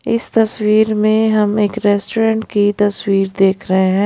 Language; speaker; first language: Hindi; non-native, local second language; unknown